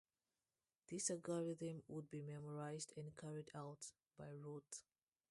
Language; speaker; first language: English; non-native, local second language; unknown